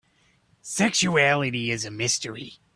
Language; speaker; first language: English; native; English